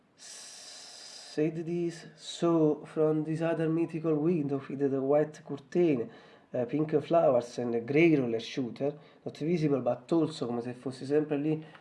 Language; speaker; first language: English; non-native, fluent; Italian